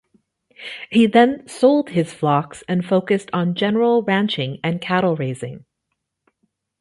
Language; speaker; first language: English; native; English